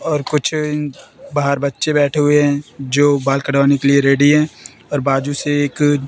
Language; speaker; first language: Hindi; native; Hindi